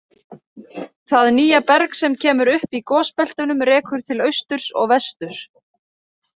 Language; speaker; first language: Icelandic; native; Icelandic